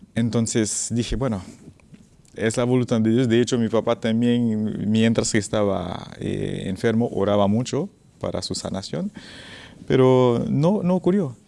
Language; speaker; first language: Spanish; non-native, fluent; Haitian Creole